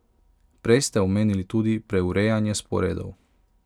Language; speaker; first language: Slovenian; non-native, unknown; Hungarian